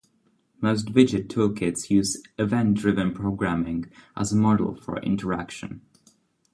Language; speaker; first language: English; non-native, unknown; Czech